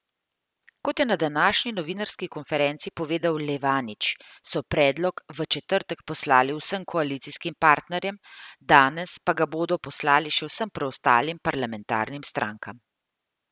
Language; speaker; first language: Slovenian; native; Slovenian